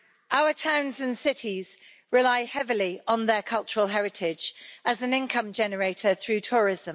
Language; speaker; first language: English; native; English